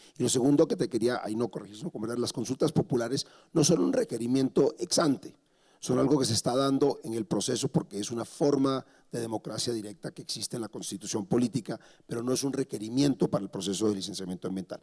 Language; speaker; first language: Spanish; native; Spanish